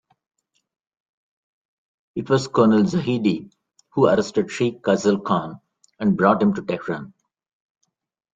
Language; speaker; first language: English; non-native, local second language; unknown